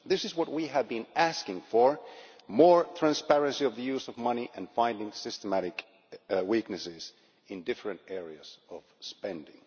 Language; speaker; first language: English; non-native, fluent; Finnish